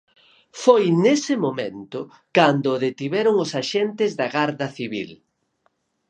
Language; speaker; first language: Galician; native; Galician